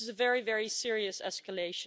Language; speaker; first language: English; non-native, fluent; Dutch